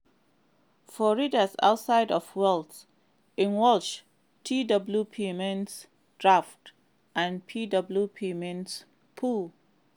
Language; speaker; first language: English; non-native, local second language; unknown